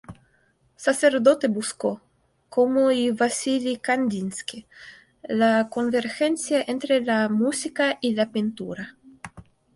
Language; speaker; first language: Spanish; non-native, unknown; Russian